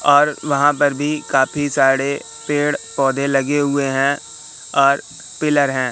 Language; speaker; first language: Hindi; native; Hindi